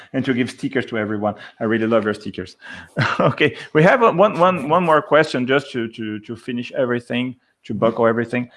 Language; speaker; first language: English; non-native, fluent; Portuguese